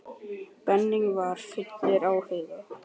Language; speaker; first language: Icelandic; native; Icelandic